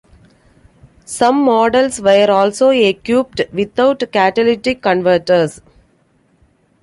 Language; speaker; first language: English; non-native, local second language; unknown